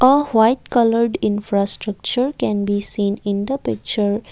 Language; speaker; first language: English; non-native, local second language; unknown